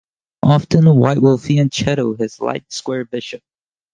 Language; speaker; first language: English; native; English